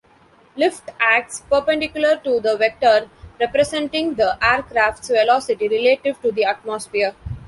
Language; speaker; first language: English; non-native, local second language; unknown